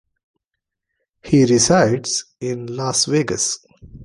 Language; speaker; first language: English; non-native, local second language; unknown